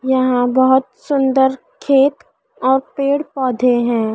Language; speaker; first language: Hindi; native; Hindi